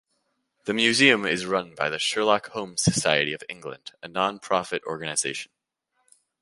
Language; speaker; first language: English; native; English